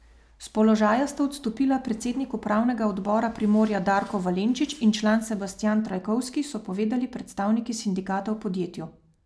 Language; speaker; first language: Slovenian; native; Slovenian